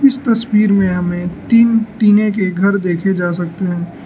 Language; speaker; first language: Hindi; non-native, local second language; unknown